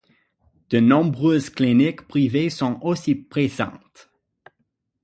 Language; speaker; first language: French; non-native, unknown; English